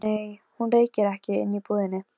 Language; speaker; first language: Icelandic; non-native, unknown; Polish